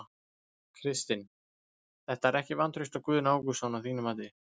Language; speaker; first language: Icelandic; native; Icelandic